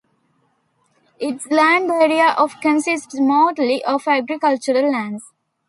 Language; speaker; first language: English; non-native, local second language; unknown